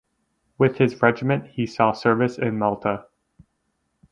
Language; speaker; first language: English; native; English